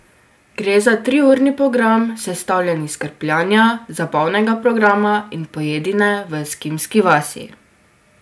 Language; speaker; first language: Slovenian; native; Slovenian